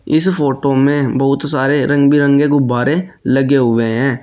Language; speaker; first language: Hindi; native; Hindi